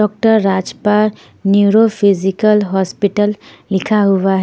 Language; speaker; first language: Hindi; non-native, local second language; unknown